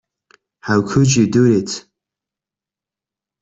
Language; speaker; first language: English; non-native, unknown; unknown